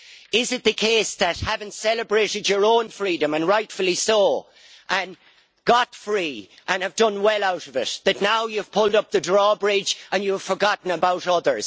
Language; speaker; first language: English; native; English